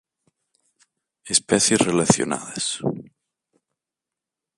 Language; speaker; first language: Galician; native; Galician